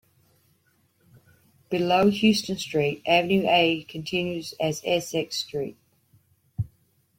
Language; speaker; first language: English; native; English